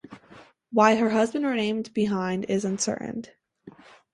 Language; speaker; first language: English; native; English